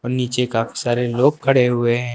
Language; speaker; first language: Hindi; native; Hindi